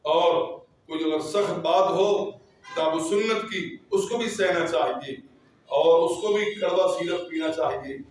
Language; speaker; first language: Urdu; non-native, local second language; Punjabi